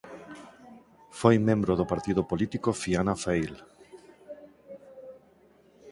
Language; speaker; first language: Galician; non-native, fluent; Spanish